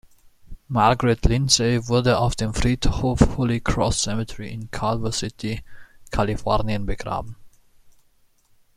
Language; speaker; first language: German; native; German